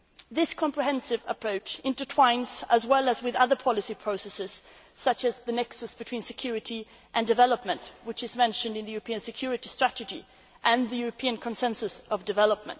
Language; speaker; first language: English; non-native, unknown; Swedish